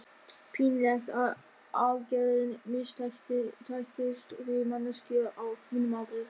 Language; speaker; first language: Icelandic; non-native, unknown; German